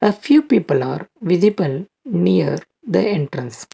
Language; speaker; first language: English; non-native, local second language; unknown